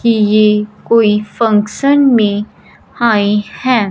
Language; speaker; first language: Hindi; non-native, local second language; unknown